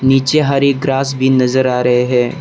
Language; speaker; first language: Hindi; non-native, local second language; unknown